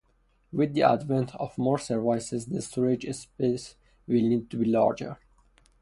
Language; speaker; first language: English; non-native, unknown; Persian